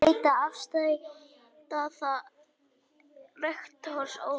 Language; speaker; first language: Icelandic; native; Icelandic